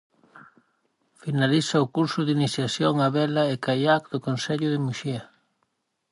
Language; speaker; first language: Galician; native; Galician